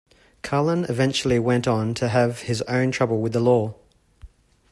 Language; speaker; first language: English; native; English